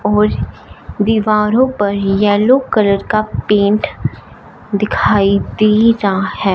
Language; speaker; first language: Hindi; non-native, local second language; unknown